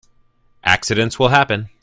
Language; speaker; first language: English; native; English